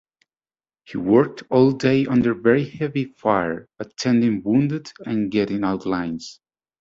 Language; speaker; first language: English; native; English